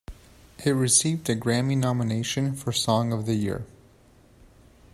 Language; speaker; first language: English; native; English